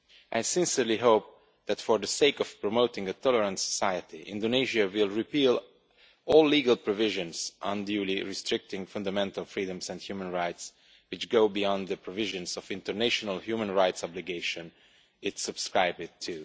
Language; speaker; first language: English; non-native, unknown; Romanian